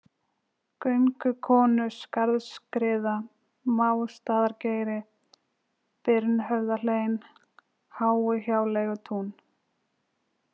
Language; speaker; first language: Icelandic; native; Icelandic